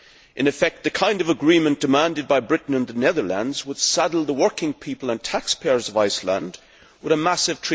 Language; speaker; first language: English; native; English